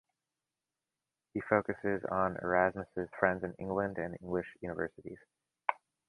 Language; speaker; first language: English; native; English